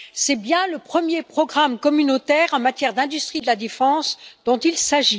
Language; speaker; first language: French; native; French